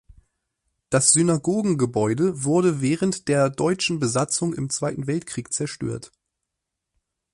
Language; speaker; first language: German; native; German